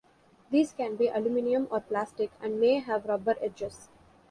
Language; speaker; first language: English; non-native, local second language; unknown